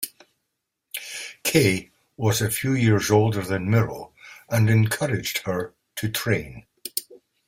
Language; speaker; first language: English; native; English